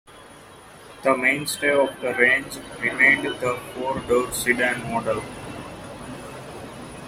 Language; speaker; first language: English; non-native, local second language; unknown